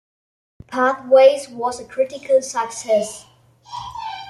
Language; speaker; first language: English; non-native, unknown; German